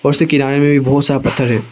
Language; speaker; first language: Hindi; non-native, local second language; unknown